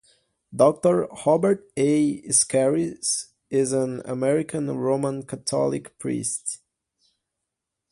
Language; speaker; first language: English; non-native, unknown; Portuguese